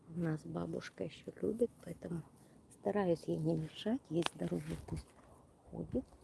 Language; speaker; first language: Russian; non-native, local second language; Ukrainian